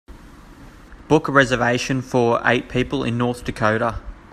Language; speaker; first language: English; native; English